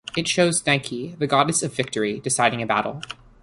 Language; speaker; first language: English; native; English